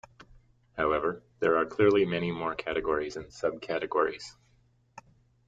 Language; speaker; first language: English; native; English